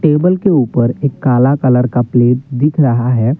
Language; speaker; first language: Hindi; non-native, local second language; Assamese